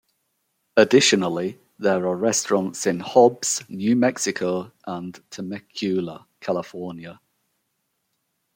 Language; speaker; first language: English; native; English